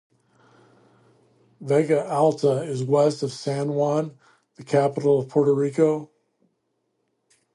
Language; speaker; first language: English; native; English